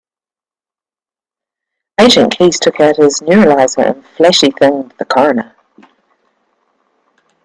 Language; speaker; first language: English; native; English